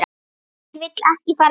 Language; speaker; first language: Icelandic; native; Icelandic